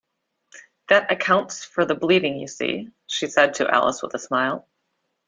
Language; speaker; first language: English; native; English